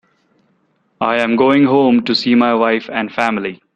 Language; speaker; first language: English; non-native, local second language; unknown